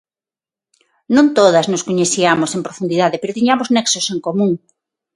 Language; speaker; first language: Galician; non-native, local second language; Spanish